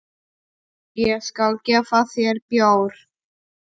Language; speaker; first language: Icelandic; non-native, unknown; Polish